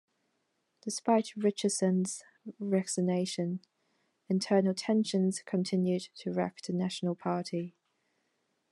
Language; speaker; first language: English; non-native, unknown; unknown